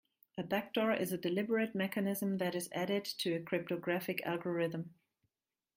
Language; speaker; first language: English; non-native, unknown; German